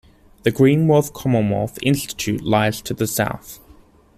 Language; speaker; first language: English; native; English